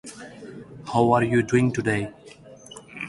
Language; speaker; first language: English; non-native, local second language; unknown